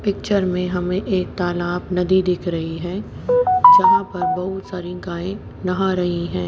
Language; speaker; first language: Hindi; native; Hindi